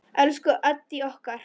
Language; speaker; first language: Icelandic; non-native, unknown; Polish